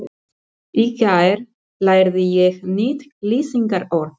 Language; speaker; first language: Icelandic; non-native, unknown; Spanish